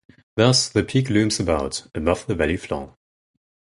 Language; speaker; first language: English; non-native, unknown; German